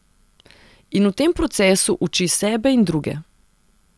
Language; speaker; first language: Slovenian; non-native, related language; Serbian